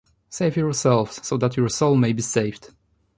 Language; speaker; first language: English; non-native, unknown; Polish